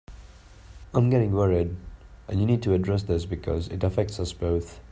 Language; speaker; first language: English; non-native, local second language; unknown